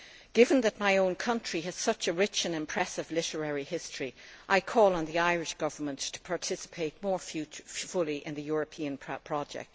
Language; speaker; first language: English; native; English